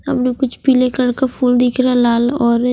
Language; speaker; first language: Hindi; non-native, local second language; Punjabi